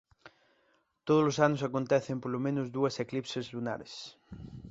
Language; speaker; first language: Galician; native; Galician